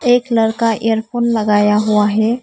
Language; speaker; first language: Hindi; non-native, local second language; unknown